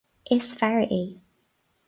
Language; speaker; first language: Irish; non-native, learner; English